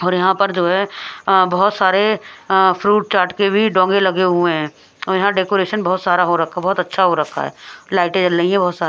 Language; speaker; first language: Hindi; non-native, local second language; Punjabi